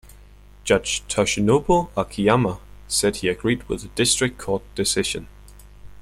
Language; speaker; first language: English; native; English